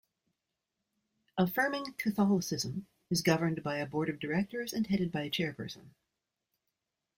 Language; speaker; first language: English; native; English